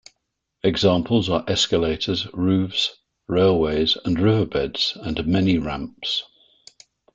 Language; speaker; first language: English; native; English